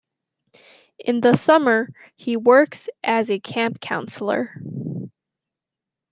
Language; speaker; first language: English; native; English